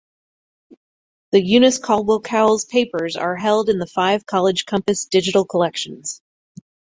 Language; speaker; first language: English; native; English